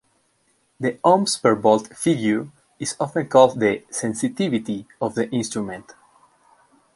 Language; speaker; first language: English; non-native, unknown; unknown